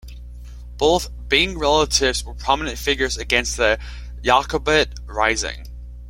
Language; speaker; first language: English; native; English